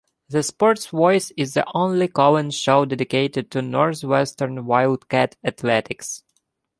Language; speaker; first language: English; non-native, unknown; Ukrainian